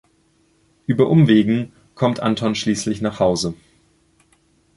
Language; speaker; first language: German; native; German